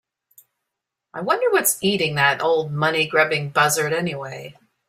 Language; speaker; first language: English; native; English